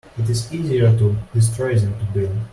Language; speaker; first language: English; non-native, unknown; Russian